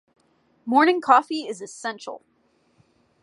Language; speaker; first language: English; native; English